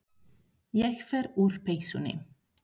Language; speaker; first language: Icelandic; non-native, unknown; Spanish